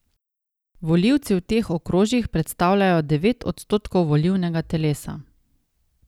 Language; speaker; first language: Slovenian; native; Slovenian